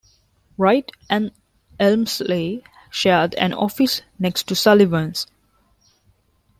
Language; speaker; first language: English; non-native, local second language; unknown